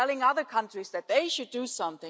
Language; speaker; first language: English; non-native, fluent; German